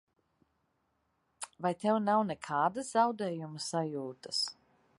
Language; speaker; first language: Latvian; early bilingual, heritage; Latvian